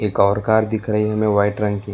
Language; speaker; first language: Hindi; non-native, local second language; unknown